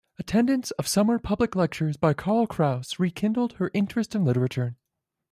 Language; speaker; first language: English; native; English